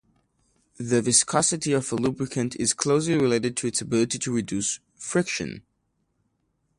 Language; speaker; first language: English; non-native, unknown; Hebrew